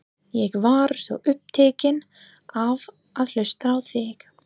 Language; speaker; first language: Icelandic; non-native, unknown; English